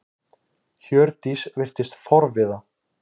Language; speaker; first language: Icelandic; native; Icelandic